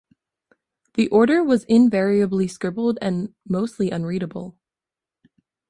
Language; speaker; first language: English; native; English